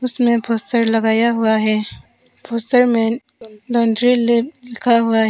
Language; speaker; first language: Hindi; non-native, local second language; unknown